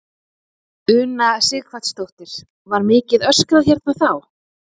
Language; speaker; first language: Icelandic; native; Icelandic